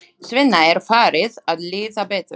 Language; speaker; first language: Icelandic; non-native, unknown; Slovak